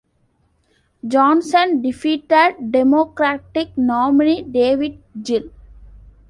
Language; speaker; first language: English; non-native, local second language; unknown